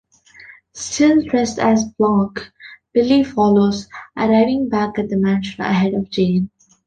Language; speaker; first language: English; non-native, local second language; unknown